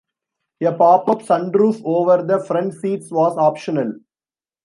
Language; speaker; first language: English; non-native, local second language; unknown